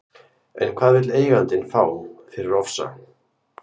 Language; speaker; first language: Icelandic; native; Icelandic